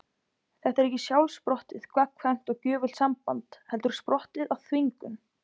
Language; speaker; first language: Icelandic; native; Icelandic